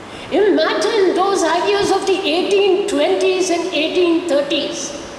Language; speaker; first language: English; non-native, local second language; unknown